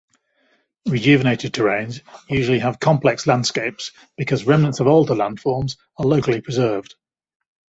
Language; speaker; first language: English; native; English